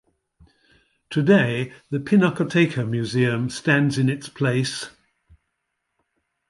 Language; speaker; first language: English; native; English